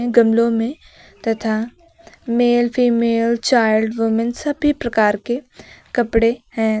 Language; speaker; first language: Hindi; native; Hindi